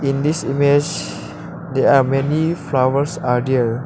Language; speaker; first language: English; non-native, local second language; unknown